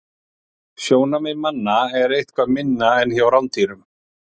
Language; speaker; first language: Icelandic; native; Icelandic